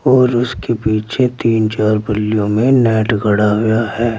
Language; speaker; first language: Hindi; native; Hindi